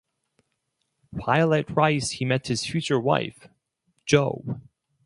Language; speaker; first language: English; non-native, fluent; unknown